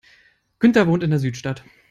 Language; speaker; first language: English; non-native, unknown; German